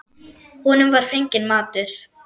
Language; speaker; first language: Icelandic; non-native, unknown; German